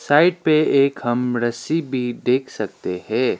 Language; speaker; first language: Hindi; non-native, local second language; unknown